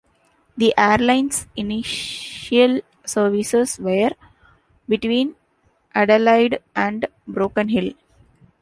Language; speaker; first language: English; non-native, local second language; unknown